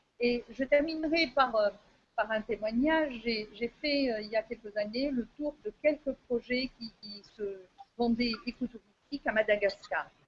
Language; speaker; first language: French; non-native, local second language; Arabic